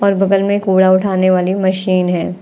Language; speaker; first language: Hindi; native; Hindi